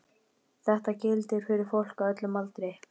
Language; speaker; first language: Icelandic; native; Icelandic